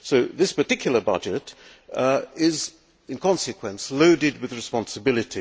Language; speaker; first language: English; non-native, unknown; Hungarian